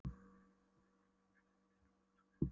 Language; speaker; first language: Icelandic; non-native, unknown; Polish